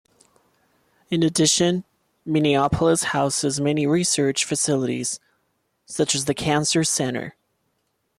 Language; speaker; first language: English; non-native, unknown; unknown